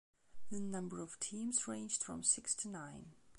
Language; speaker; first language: English; non-native, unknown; Belarusian